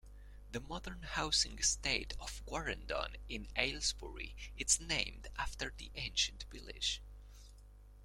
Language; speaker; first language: English; non-native, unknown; Spanish